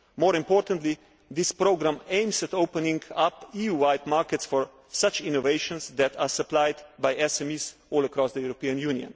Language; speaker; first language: English; non-native, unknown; Slovenian